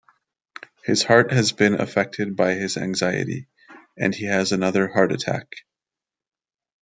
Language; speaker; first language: English; native; English